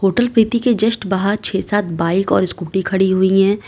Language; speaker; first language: Hindi; native; Hindi